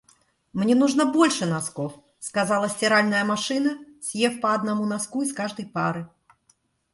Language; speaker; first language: Russian; native; Russian